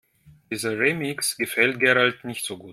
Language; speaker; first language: German; non-native, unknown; Russian